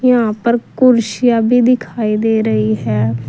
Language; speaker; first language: Hindi; native; Hindi